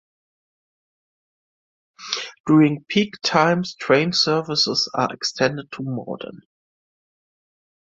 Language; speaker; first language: English; non-native, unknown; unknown